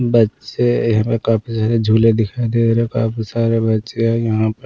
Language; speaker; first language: Hindi; non-native, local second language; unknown